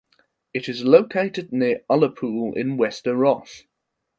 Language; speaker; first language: English; non-native, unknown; German